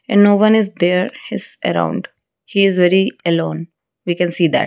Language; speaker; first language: English; non-native, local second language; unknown